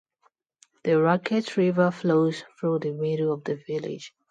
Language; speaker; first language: English; non-native, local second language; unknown